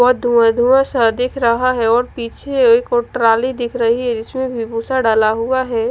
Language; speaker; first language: Hindi; non-native, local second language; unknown